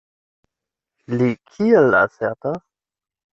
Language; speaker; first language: Esperanto; non-native, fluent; German